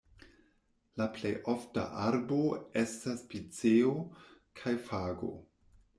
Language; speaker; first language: Esperanto; non-native, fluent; German